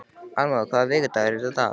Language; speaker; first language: Icelandic; native; Icelandic